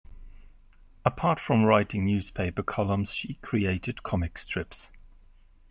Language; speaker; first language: English; non-native, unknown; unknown